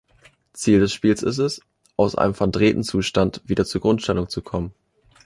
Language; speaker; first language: German; native; German